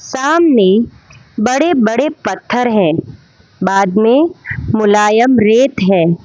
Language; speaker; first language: Hindi; non-native, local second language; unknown